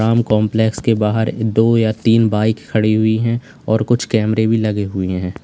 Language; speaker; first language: Hindi; native; Hindi